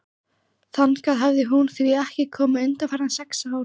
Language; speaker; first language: Icelandic; native; Icelandic